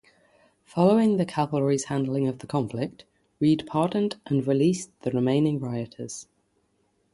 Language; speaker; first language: English; native; English